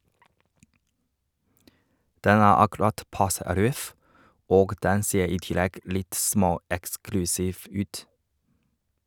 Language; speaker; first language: Norwegian; non-native, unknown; Chinese